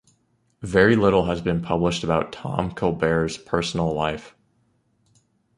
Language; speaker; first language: English; native; English